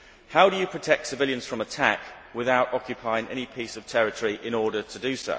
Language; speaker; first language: English; native; English